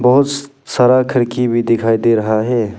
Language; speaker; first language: Hindi; non-native, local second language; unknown